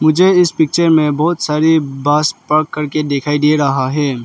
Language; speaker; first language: Hindi; non-native, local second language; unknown